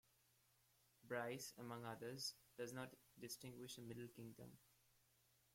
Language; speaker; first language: English; non-native, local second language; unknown